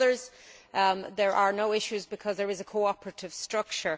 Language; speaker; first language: English; native; English